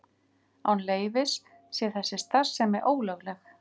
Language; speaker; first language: Icelandic; native; Icelandic